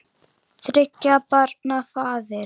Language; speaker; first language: Icelandic; native; Icelandic